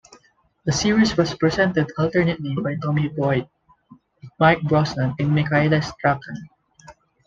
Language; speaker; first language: English; non-native, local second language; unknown